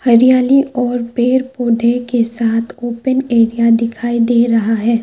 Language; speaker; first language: Hindi; non-native, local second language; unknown